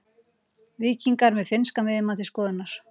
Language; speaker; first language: Icelandic; native; Icelandic